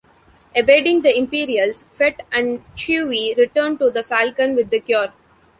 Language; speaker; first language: English; non-native, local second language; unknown